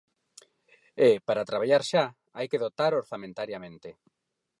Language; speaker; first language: Galician; non-native, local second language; Spanish